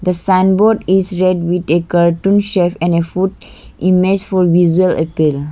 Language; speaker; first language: English; non-native, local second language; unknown